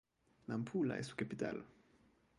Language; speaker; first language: Spanish; non-native, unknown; French